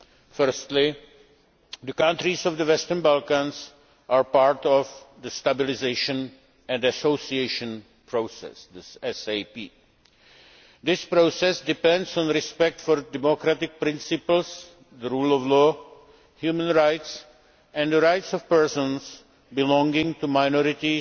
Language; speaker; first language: English; non-native, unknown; Czech